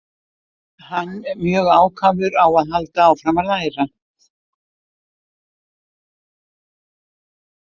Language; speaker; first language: Icelandic; native; Icelandic